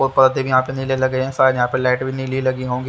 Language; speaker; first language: Hindi; native; Hindi